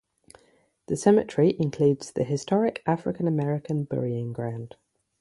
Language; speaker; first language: English; native; English